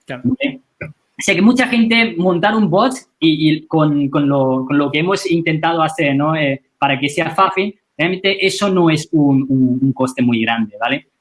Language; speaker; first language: Spanish; non-native, fluent; Chinese